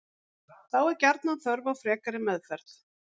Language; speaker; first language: Icelandic; native; Icelandic